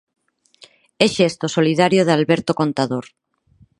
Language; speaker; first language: Galician; non-native, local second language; Spanish